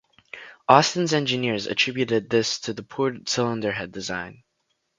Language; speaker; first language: English; native; English